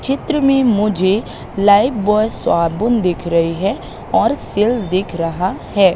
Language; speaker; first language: Hindi; native; Hindi